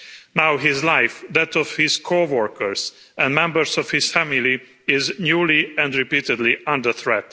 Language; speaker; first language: English; non-native, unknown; Hungarian